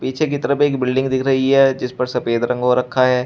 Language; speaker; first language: Hindi; native; Hindi